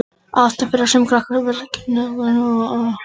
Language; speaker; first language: Icelandic; native; Icelandic